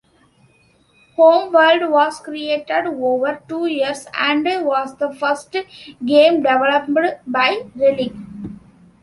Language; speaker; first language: English; non-native, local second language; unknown